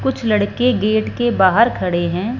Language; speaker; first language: Hindi; non-native, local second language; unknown